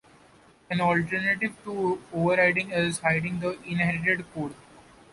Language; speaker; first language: English; non-native, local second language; Marathi